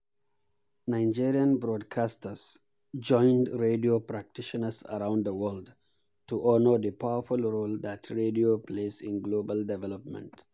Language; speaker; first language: English; non-native, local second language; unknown